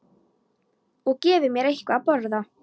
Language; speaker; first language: Icelandic; non-native, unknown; Polish